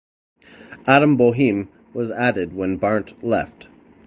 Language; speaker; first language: English; native; English